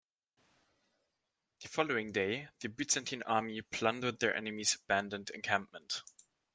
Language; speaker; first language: English; non-native, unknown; German